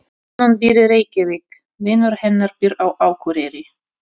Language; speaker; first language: Icelandic; non-native, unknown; Russian